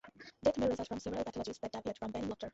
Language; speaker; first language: English; non-native, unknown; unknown